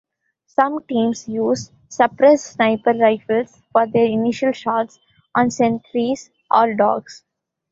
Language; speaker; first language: English; non-native, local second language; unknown